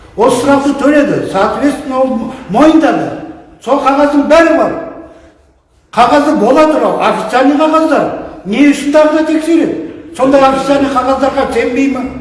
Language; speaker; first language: Kazakh; native; Kazakh